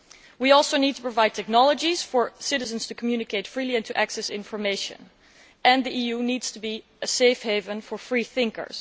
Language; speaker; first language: English; non-native, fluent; Dutch